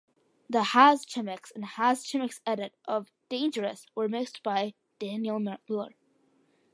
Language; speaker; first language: English; early bilingual, other home language; Malayalam